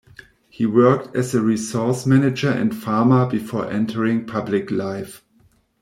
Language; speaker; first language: English; non-native, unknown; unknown